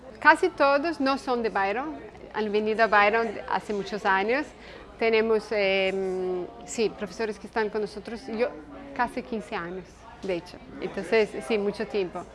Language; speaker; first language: Spanish; non-native, related language; Portuguese